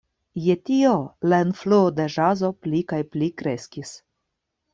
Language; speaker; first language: Esperanto; non-native, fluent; Russian